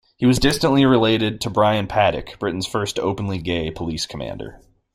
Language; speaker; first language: English; native; English